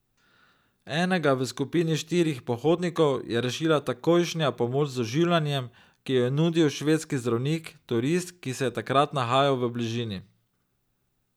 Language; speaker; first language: Slovenian; native; Slovenian